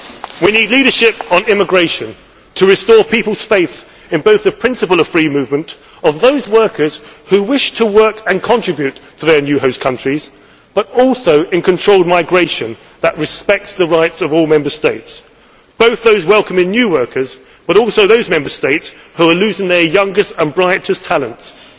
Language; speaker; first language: English; native; English